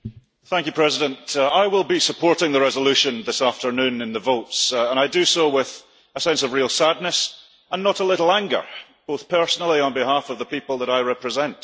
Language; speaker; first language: English; early bilingual, heritage; English